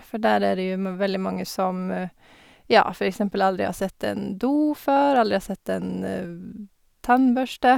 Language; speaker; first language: Norwegian; non-native, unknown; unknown